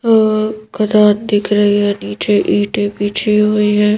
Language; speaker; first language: Hindi; native; Hindi